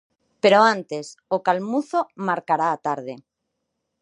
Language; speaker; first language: Galician; non-native, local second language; Spanish